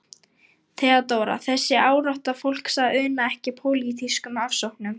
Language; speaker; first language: Icelandic; non-native, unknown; Lithuanian